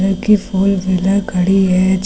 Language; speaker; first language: Hindi; native; Hindi